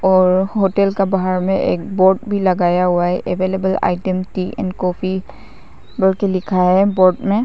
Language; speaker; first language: Hindi; non-native, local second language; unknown